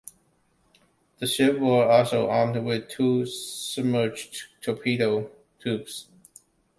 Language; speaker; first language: English; non-native, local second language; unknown